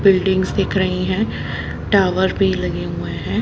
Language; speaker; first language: Hindi; native; Hindi